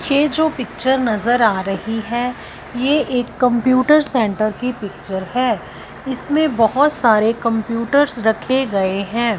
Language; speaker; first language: Hindi; non-native, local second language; Punjabi